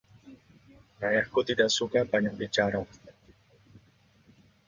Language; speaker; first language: Indonesian; non-native, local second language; Javanese